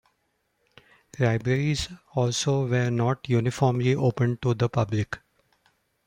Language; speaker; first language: English; non-native, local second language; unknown